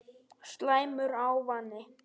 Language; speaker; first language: Icelandic; native; Icelandic